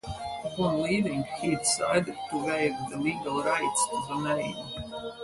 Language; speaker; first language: English; non-native, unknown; Latvian